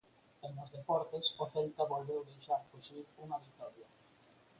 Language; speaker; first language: Galician; native; Galician